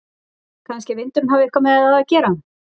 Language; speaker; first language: Icelandic; native; Icelandic